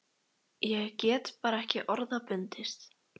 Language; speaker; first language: Icelandic; native; Icelandic